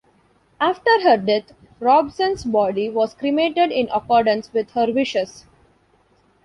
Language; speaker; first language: English; non-native, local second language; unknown